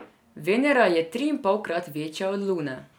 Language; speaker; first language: Slovenian; non-native, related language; Serbian